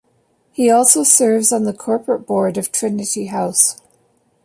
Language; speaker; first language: English; native; English